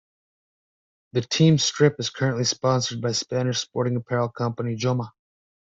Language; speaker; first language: English; native; English